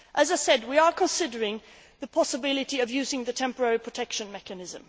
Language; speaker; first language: English; non-native, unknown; Swedish